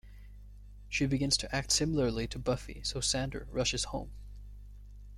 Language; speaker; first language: English; native; English